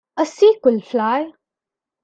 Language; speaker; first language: English; non-native, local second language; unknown